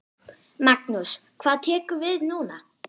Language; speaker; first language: Icelandic; non-native, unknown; German